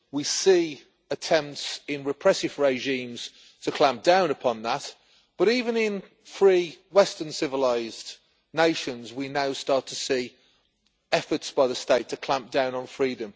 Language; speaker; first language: English; native; English